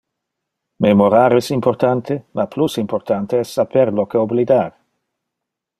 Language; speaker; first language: Interlingua; non-native, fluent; Dutch